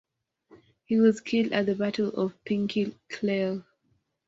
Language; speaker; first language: English; non-native, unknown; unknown